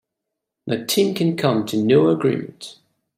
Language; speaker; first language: English; non-native, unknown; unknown